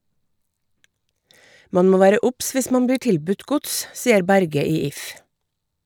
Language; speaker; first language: Norwegian; native; Norwegian